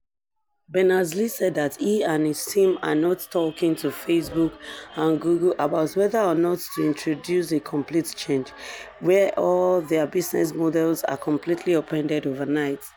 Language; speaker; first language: English; non-native, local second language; Yoruba